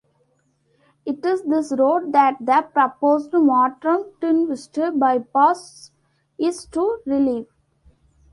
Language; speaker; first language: English; non-native, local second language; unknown